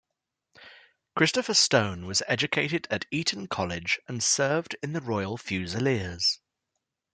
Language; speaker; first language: English; native; English